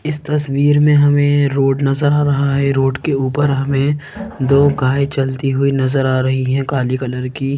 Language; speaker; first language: Hindi; native; Hindi